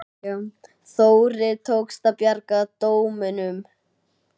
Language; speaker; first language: Icelandic; native; Icelandic